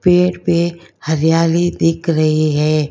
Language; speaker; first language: Hindi; non-native, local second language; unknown